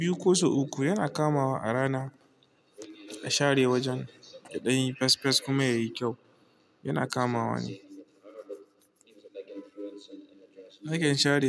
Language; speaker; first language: Hausa; non-native, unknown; Igbo